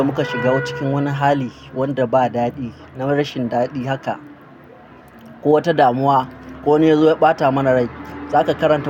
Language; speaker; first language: Hausa; non-native, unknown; Akan